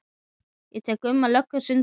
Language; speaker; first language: Icelandic; native; Icelandic